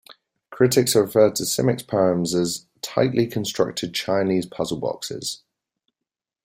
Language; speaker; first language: English; native; English